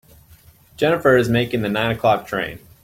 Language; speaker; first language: English; native; English